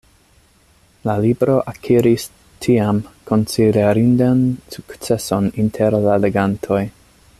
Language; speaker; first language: Esperanto; non-native, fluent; English